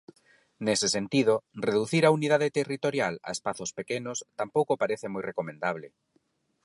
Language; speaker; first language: Galician; non-native, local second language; Spanish